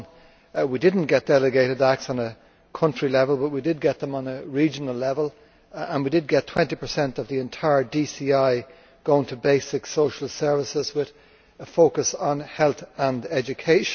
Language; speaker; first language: English; native; English